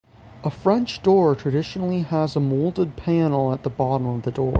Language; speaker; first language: English; native; English